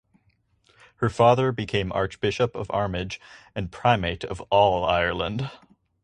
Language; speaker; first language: English; native; English